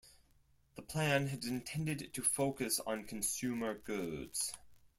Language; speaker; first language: English; non-native, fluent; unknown